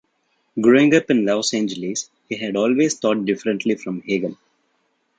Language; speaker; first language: English; non-native, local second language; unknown